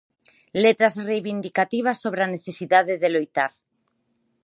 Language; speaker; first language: Galician; non-native, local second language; Spanish